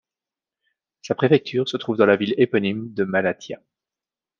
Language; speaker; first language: French; native; French